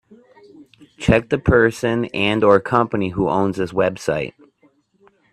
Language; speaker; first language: English; native; English